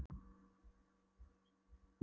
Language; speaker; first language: Icelandic; non-native, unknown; Polish